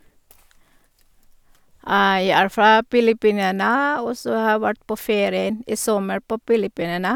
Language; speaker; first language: Norwegian; non-native, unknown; Filipino